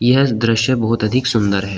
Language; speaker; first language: Hindi; native; Hindi